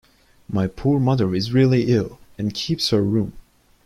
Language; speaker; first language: English; non-native, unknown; Turkish